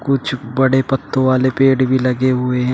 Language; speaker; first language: Hindi; native; Hindi